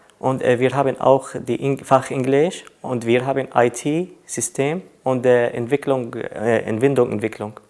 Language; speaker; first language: German; non-native, learner; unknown